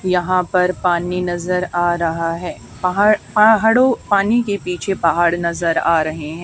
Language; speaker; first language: Hindi; native; Hindi